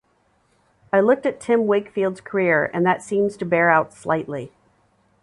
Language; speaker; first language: English; native; English